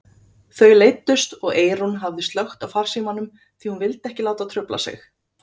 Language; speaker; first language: Icelandic; native; Icelandic